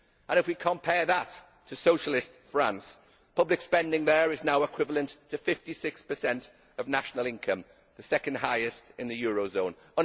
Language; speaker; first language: English; native; English